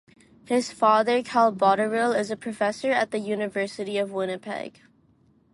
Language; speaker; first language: English; non-native, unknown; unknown